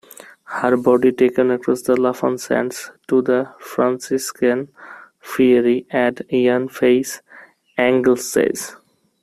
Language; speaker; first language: English; non-native, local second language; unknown